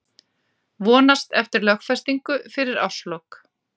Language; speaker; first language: Icelandic; native; Icelandic